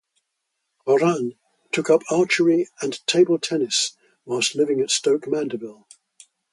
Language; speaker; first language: English; native; English